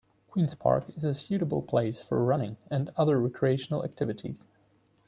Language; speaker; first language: English; non-native, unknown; German